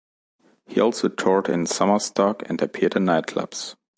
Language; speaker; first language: English; non-native, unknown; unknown